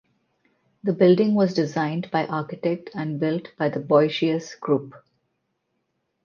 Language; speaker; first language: English; non-native, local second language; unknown